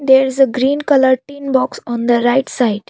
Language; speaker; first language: English; non-native, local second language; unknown